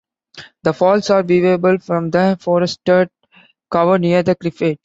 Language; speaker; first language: English; non-native, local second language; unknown